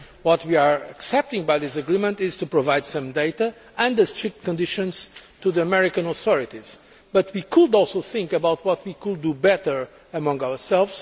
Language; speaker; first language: English; non-native, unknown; Portuguese